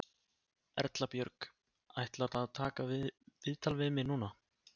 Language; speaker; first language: Icelandic; native; Icelandic